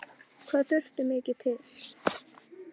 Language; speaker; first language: Icelandic; native; Icelandic